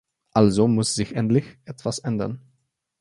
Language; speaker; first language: German; non-native, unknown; Slovenian